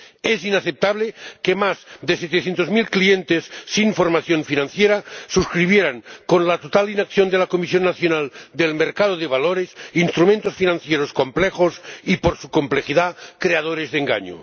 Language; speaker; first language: Spanish; non-native, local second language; Catalan